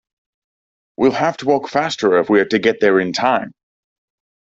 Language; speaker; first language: English; native; English